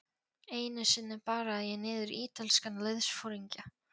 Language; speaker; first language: Icelandic; non-native, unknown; Polish